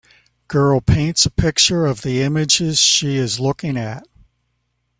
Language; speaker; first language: English; native; English